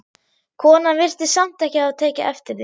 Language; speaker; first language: Icelandic; non-native, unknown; German